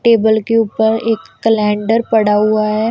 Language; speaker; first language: Hindi; non-native, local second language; Punjabi